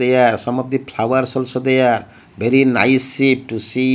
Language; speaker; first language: English; non-native, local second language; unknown